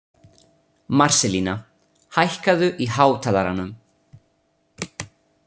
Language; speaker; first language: Icelandic; non-native, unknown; Italian